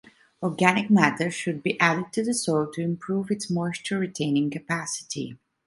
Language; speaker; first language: English; non-native, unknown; Italian